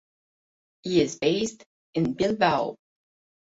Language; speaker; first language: English; non-native, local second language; French